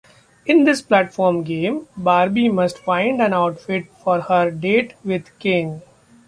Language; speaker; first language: English; non-native, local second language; Marathi